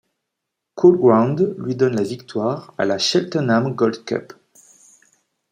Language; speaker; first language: French; native; French